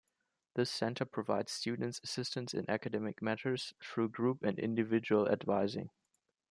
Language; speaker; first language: English; non-native, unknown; German